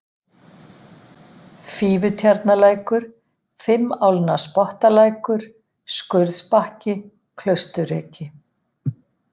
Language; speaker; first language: Icelandic; native; Icelandic